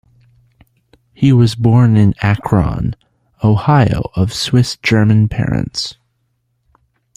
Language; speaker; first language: English; native; English